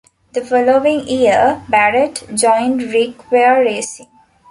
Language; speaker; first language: English; non-native, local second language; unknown